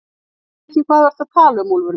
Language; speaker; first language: Icelandic; native; Icelandic